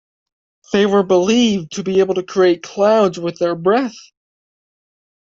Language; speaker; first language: English; native; English